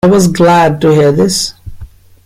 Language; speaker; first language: English; non-native, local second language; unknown